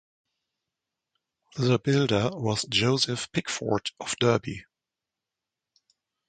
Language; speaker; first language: English; native; English